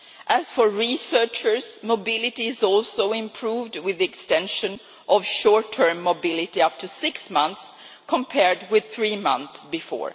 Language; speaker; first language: English; non-native, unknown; Swedish